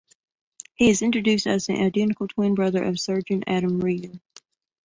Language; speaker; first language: English; native; English